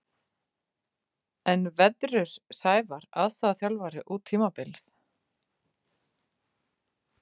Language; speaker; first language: Icelandic; native; Icelandic